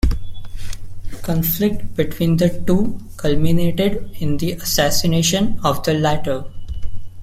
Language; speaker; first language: English; non-native, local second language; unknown